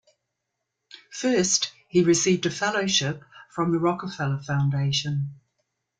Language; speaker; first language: English; native; English